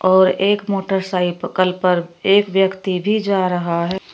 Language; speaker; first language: Hindi; native; Hindi